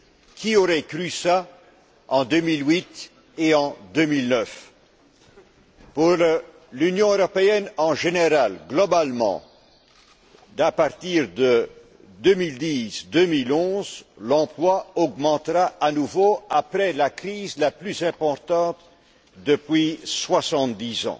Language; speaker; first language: French; non-native, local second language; Dutch